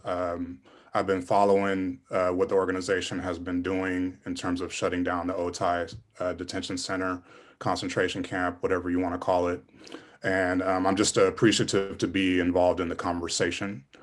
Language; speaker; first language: English; native; English